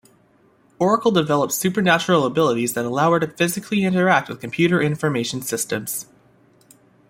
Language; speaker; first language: English; native; English